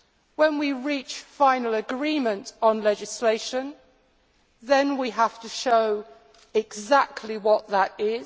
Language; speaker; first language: English; native; English